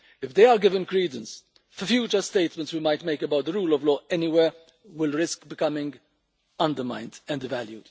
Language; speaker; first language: English; non-native, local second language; Maltese